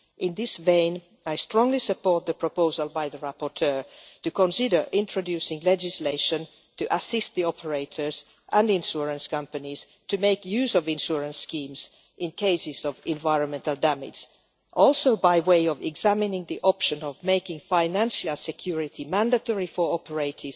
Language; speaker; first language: English; non-native, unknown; Finnish